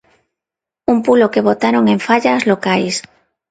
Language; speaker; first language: Galician; non-native, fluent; Spanish